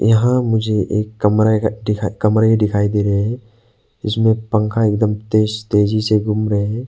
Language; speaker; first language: Hindi; non-native, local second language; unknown